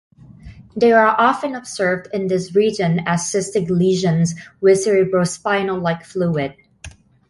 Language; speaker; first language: English; non-native, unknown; Thai